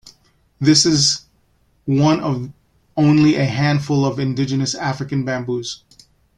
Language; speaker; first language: English; native; English